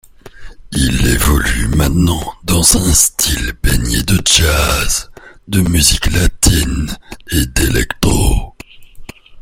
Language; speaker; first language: French; native; French